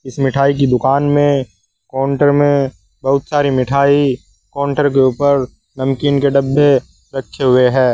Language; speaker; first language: Hindi; native; Hindi